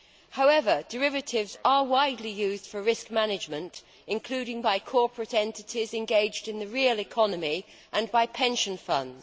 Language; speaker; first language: English; native; English